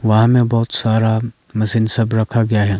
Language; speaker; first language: Hindi; non-native, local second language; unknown